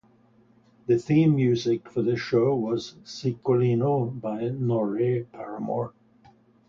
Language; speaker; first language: English; non-native, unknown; Norwegian